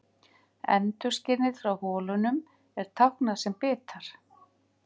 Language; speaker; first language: Icelandic; native; Icelandic